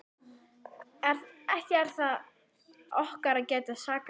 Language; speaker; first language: Icelandic; native; Icelandic